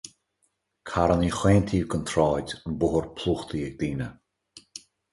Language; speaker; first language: Irish; native; Irish